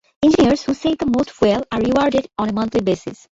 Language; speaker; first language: English; non-native, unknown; Bangla